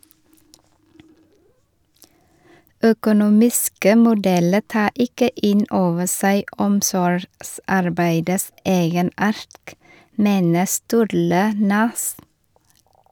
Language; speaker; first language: Norwegian; non-native, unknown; Vietnamese